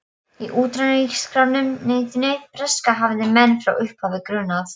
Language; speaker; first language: Icelandic; non-native, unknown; Polish